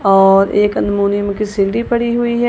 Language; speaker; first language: Hindi; non-native, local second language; Punjabi